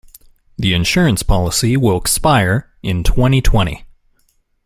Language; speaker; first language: English; native; English